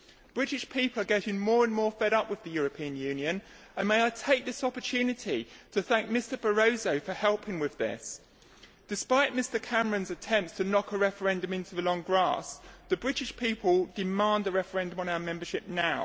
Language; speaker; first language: English; native; English